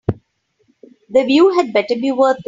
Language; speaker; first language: English; non-native, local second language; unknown